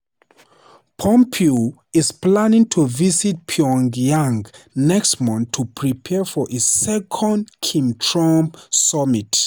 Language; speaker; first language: English; non-native, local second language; Hausa